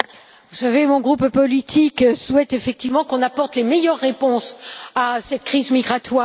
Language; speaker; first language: French; native; French